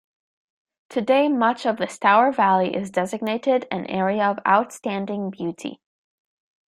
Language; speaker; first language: English; native; English